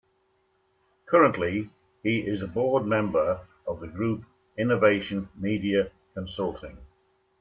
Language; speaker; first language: English; native; English